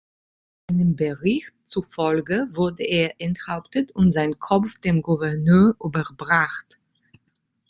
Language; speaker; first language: German; non-native, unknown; Italian